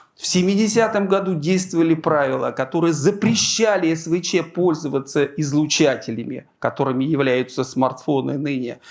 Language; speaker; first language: Russian; native; Russian